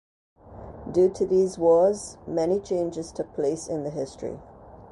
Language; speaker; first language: English; native; English